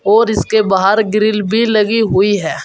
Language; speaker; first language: Hindi; native; Hindi